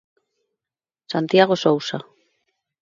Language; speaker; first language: Galician; non-native, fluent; Spanish